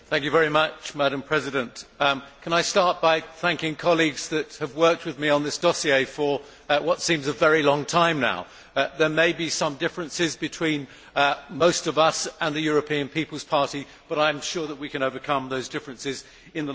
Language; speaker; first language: English; native; English